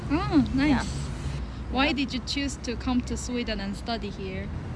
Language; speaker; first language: English; non-native, fluent; Korean